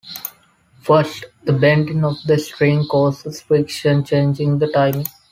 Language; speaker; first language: English; non-native, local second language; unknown